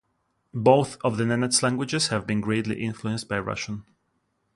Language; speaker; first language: English; non-native, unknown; Russian